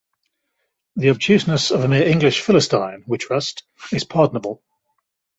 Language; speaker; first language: English; native; English